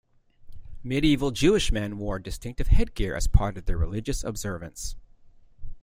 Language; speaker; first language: English; native; English